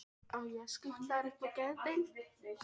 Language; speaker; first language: Icelandic; non-native, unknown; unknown